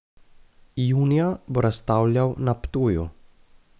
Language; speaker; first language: Slovenian; native; Slovenian